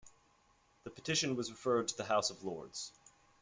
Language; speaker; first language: English; native; English